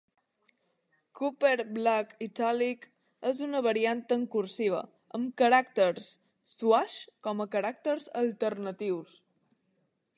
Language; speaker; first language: Catalan; native; Catalan